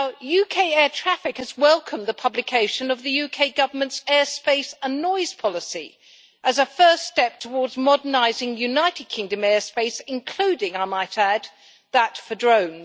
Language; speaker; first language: English; native; English